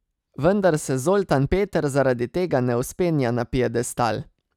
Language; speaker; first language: Slovenian; native; Slovenian